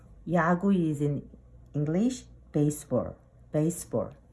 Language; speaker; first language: English; non-native, fluent; Korean